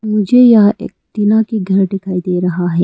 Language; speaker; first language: Hindi; non-native, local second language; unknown